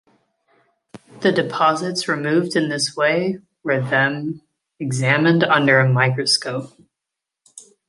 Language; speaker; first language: English; native; English